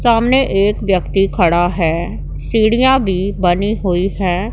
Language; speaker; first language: Hindi; non-native, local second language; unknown